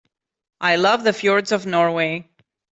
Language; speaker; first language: English; non-native, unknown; Catalan